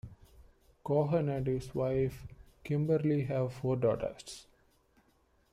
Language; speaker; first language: English; non-native, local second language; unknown